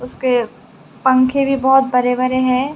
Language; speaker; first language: Hindi; non-native, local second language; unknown